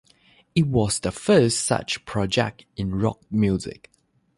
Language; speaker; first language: English; non-native, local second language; Chinese